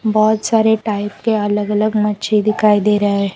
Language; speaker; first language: Hindi; non-native, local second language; Gujarati